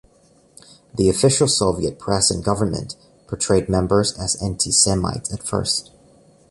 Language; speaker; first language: English; native; English